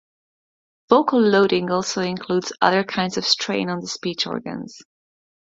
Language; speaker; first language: English; non-native, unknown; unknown